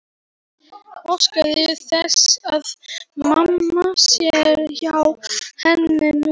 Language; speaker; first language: Icelandic; non-native, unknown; Polish